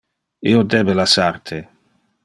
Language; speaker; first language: Interlingua; non-native, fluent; Dutch